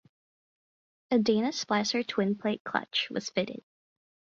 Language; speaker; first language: English; native; English